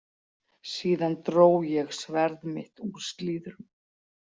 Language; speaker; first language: Icelandic; native; Icelandic